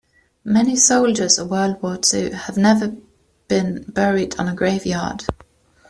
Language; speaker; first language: English; native; English